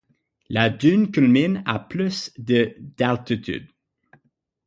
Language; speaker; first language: French; non-native, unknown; English